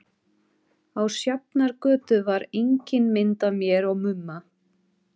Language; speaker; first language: Icelandic; non-native, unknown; Portuguese